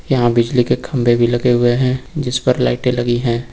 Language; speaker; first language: Hindi; native; Hindi